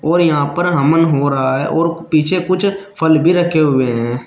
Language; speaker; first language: Hindi; native; Hindi